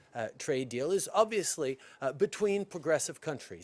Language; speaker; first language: English; early bilingual, other home language; French